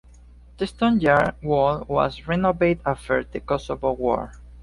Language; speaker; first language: English; non-native, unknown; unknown